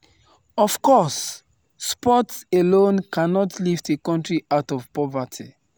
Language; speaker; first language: English; non-native, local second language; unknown